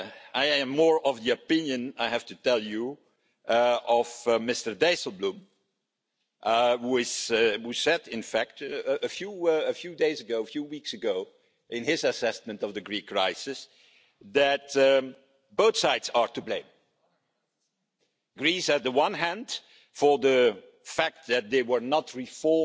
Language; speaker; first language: English; non-native, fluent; Dutch